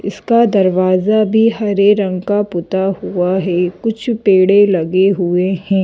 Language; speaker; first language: Hindi; native; Hindi